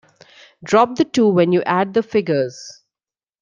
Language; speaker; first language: English; non-native, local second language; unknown